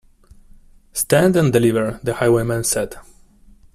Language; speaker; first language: English; non-native, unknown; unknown